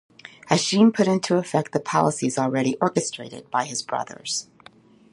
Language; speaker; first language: English; native; English